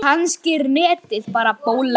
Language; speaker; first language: Icelandic; native; Icelandic